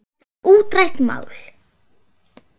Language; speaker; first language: Icelandic; non-native, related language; Swedish